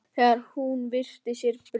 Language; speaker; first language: Icelandic; native; Icelandic